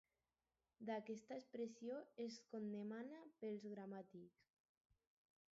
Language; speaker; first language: Catalan; non-native, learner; Spanish